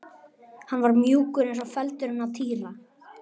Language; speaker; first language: Icelandic; native; Icelandic